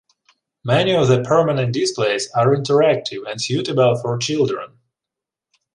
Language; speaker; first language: English; non-native, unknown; Ukrainian